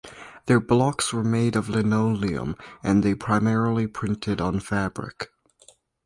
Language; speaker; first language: English; native; English